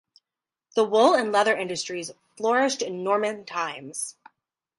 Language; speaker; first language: English; native; English